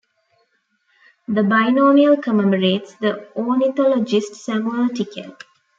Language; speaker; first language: English; non-native, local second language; Tamil